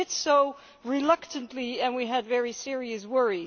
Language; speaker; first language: English; non-native, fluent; Dutch